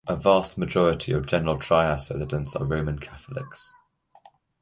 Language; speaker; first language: English; native; English